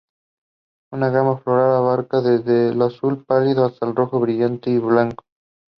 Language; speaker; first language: English; non-native, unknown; Spanish